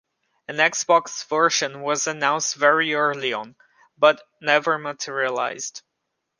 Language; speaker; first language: English; non-native, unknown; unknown